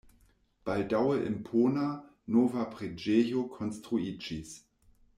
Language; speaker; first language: Esperanto; non-native, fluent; German